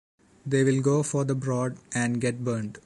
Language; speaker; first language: English; non-native, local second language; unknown